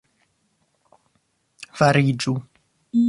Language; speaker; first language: Esperanto; non-native, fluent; English